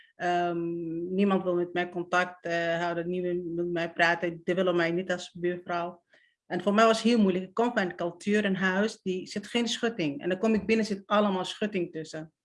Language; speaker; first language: Dutch; non-native, fluent; Arabic